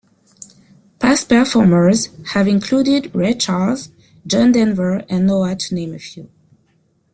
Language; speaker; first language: English; non-native, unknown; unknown